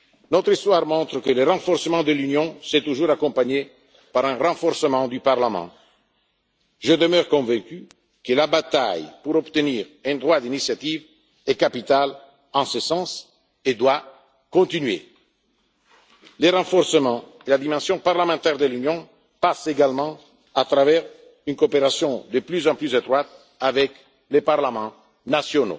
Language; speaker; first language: French; non-native, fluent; Italian